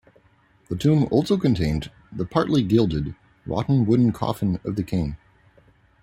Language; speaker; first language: English; native; English